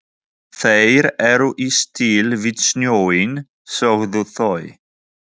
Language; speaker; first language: Icelandic; non-native, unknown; Polish